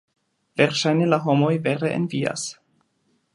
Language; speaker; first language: Esperanto; non-native, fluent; German